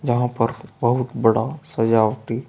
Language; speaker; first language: Hindi; native; Hindi